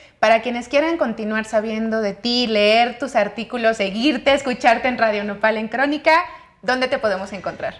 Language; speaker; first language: Spanish; native; Spanish